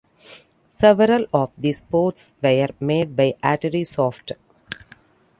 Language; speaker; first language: English; non-native, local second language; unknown